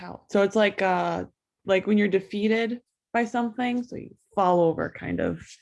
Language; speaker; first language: English; native; English